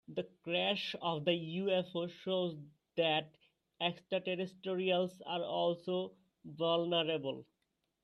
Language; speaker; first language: English; non-native, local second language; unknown